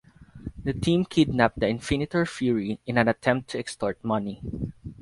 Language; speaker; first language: English; non-native, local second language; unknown